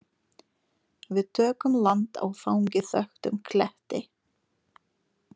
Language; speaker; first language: Icelandic; non-native, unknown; Lithuanian